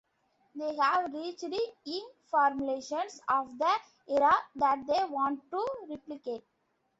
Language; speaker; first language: English; non-native, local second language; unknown